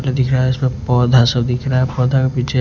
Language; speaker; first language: Hindi; non-native, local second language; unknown